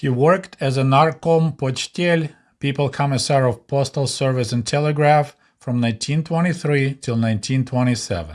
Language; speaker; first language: English; non-native, fluent; Russian